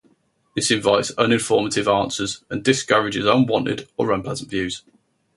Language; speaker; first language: English; native; English